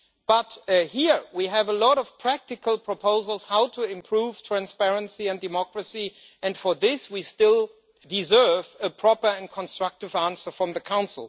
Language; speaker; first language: English; non-native, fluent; German